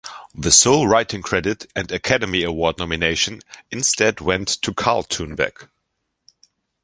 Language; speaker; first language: English; non-native, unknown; German